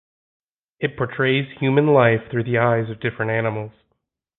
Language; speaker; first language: English; native; English